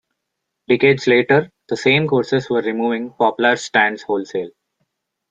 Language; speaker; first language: English; non-native, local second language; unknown